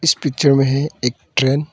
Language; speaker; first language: Hindi; non-native, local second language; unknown